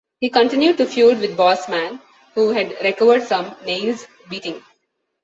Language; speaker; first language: English; non-native, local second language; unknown